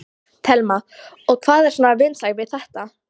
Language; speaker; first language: Icelandic; non-native, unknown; Polish